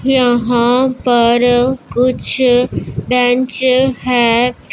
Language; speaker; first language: Hindi; non-native, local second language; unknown